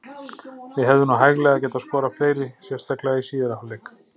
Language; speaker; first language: Icelandic; native; Icelandic